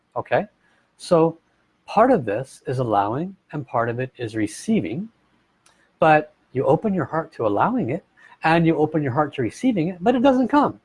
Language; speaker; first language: English; native; English